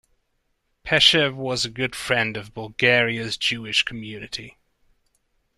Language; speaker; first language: English; non-native, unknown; Hungarian